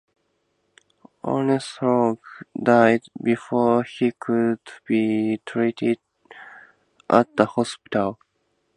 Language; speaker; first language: English; native; English